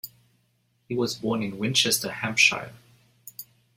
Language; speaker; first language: English; non-native, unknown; German